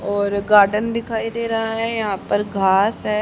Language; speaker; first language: Hindi; native; Hindi